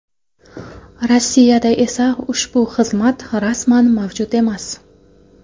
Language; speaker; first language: Uzbek; non-native, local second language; Kara-Kalpak